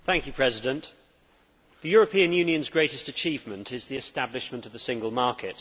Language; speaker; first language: English; native; English